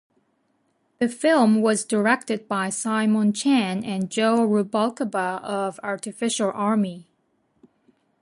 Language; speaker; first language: English; non-native, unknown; Japanese